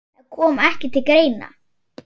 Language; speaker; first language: Icelandic; non-native, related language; Swedish